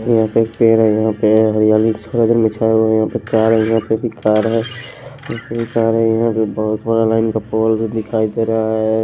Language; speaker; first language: Hindi; non-native, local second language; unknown